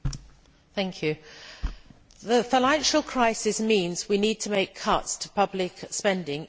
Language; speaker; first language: English; native; English